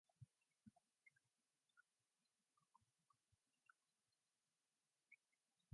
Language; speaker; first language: English; non-native, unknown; Mongolian